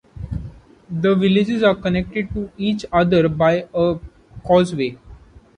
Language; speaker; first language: English; non-native, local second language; Marathi